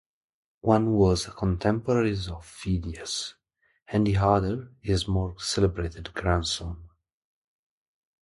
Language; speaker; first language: English; non-native, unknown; Italian